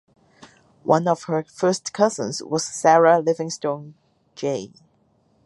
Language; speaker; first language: English; non-native, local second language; Cantonese